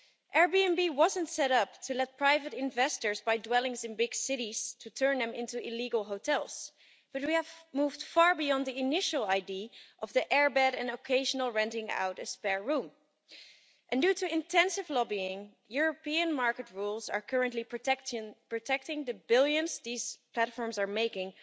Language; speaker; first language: English; non-native, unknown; Dutch